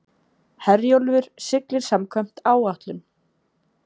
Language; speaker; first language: Icelandic; native; Icelandic